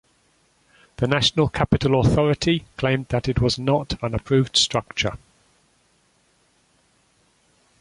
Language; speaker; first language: English; native; English